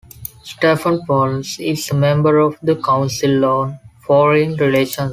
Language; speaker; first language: English; non-native, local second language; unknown